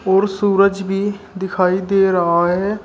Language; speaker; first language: Hindi; native; Hindi